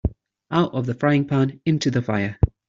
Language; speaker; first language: English; native; English